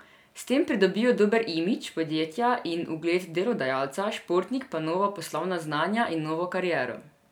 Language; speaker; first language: Slovenian; non-native, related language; Serbian